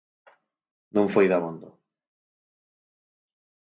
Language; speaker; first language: Galician; native; Galician